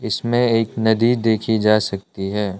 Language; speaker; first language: Hindi; non-native, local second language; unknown